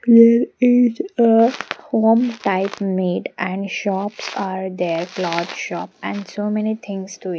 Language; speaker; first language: English; non-native, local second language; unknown